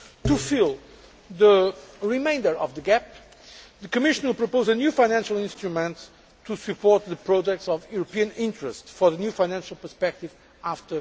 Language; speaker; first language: English; non-native, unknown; Portuguese